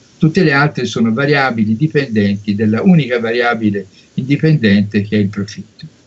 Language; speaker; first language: Italian; native; Italian